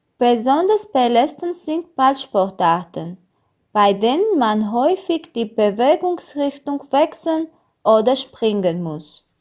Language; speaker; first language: German; non-native, learner; Armenian